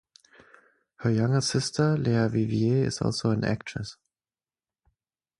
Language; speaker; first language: English; non-native, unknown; German